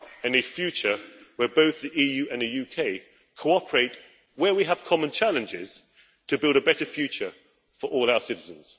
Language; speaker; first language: English; native; English